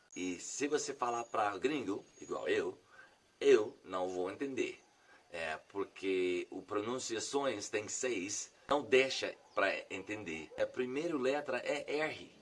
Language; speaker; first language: Portuguese; non-native, fluent; English